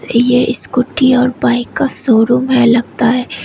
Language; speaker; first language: Hindi; non-native, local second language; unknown